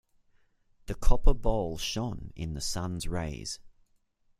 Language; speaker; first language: English; native; English